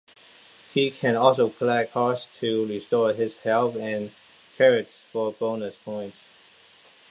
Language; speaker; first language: English; non-native, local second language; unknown